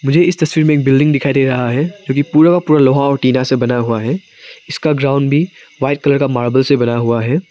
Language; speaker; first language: Hindi; non-native, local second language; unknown